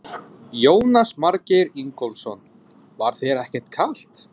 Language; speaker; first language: Icelandic; non-native, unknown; English